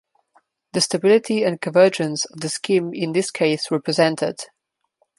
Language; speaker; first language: English; non-native, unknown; Slovenian